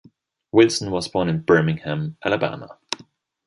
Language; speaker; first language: English; non-native, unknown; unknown